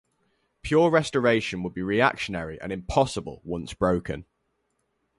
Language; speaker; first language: English; native; English